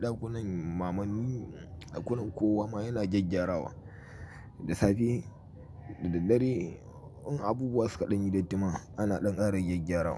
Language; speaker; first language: Hausa; native; Hausa